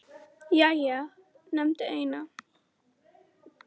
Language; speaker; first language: Icelandic; native; Icelandic